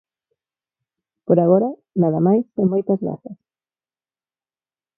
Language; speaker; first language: Galician; non-native, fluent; Spanish